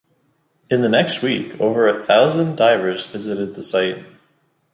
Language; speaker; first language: English; native; English